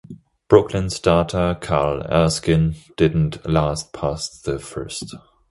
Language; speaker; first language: English; non-native, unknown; German